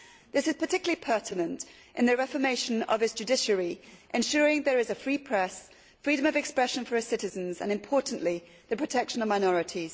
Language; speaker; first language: English; native; English